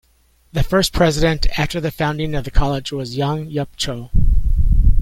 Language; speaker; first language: English; native; English